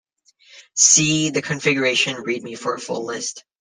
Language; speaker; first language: English; native; English